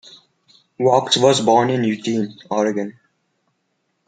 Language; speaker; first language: English; non-native, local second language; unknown